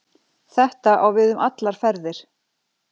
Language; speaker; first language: Icelandic; native; Icelandic